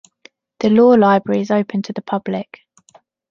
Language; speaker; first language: English; native; English